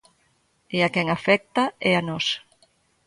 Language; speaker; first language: Galician; native; Galician